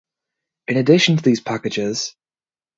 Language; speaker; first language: English; native; English